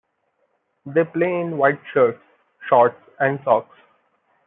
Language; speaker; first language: English; non-native, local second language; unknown